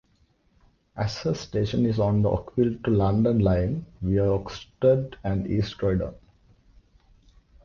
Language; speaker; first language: English; non-native, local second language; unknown